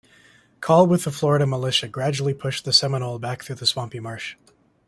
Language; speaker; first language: English; native; English